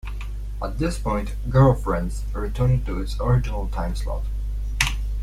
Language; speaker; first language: English; non-native, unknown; Polish